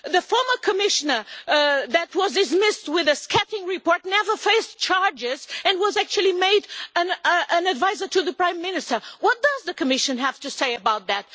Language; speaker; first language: English; non-native, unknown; Portuguese